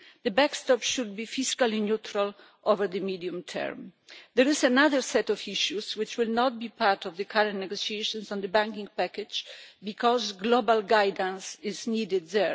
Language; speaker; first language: English; non-native, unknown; Polish